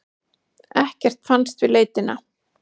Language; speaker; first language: Icelandic; native; Icelandic